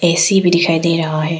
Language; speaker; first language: Hindi; non-native, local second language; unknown